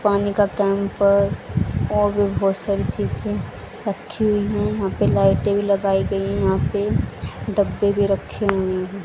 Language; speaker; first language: Hindi; native; Hindi